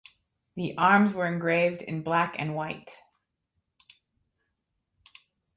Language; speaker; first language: English; native; English